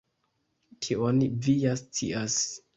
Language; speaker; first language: Esperanto; non-native, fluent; Kinyarwanda